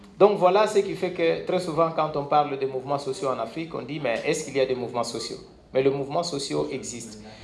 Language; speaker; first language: French; non-native, local second language; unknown